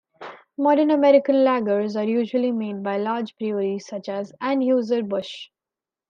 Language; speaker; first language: English; non-native, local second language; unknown